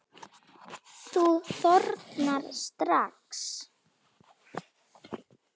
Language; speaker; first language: Icelandic; non-native, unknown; Slovak